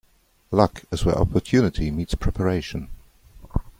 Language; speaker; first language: English; non-native, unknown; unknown